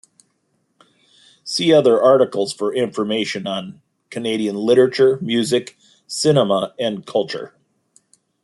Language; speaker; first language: English; native; English